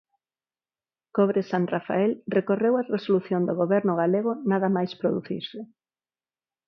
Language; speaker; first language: Galician; non-native, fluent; Spanish